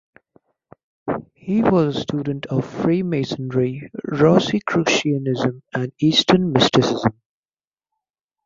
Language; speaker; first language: English; native; English